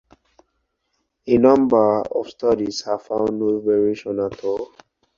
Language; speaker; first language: English; non-native, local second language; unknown